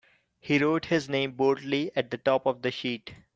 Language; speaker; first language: English; non-native, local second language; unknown